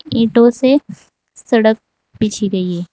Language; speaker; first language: Hindi; native; Hindi